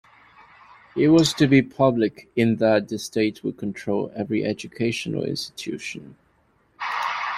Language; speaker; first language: English; non-native, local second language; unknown